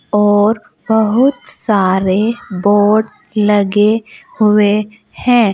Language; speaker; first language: Hindi; native; Hindi